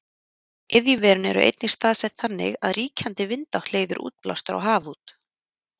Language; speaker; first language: Icelandic; native; Icelandic